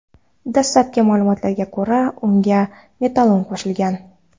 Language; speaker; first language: Uzbek; non-native, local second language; Kara-Kalpak